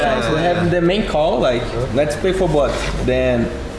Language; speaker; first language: English; non-native, fluent; Portuguese